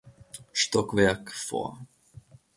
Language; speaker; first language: German; non-native, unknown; Finnish